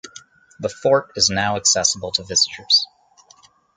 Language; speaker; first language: English; native; English